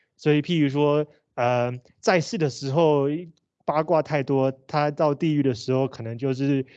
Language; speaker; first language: Chinese; native; Chinese